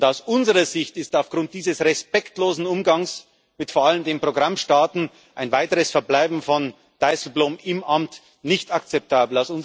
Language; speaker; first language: German; native; German